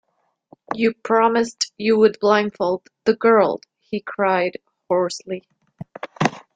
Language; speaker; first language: English; non-native, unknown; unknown